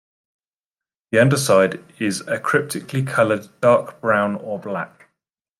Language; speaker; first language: English; native; English